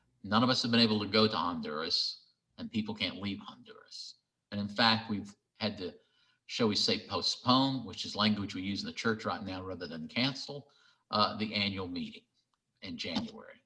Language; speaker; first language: English; native; English